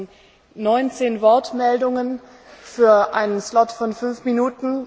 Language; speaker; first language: German; native; German